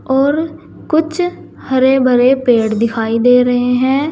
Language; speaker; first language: Hindi; native; Hindi